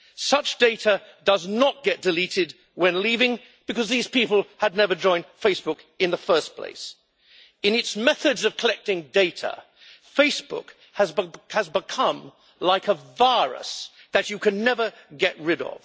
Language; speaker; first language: English; native; English